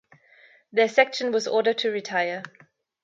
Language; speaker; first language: English; non-native, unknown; German